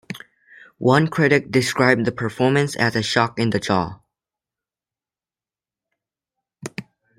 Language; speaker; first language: English; native; English